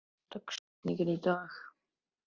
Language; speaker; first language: Icelandic; native; Icelandic